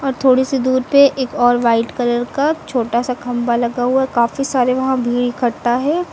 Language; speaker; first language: Hindi; native; Hindi